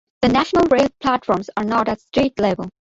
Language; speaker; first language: English; non-native, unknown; Bangla